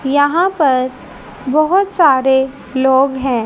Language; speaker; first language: Hindi; native; Hindi